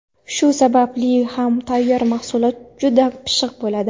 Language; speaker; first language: Uzbek; non-native, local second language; Kara-Kalpak